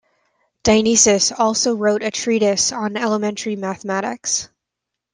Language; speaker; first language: English; native; English